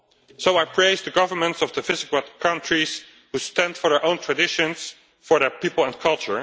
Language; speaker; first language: English; non-native, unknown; Dutch